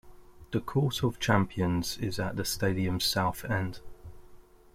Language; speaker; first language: English; native; English